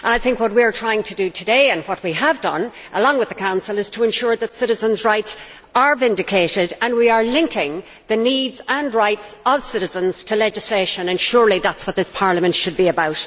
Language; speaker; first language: English; native; English